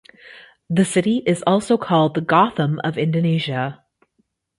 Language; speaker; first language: English; native; English